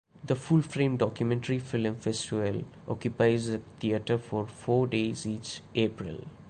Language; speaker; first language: English; non-native, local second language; Malayalam